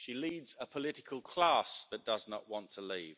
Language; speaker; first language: English; native; English